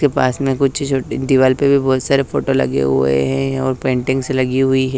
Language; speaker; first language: Hindi; native; Hindi